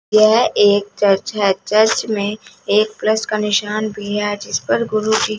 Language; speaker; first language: Hindi; non-native, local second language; Punjabi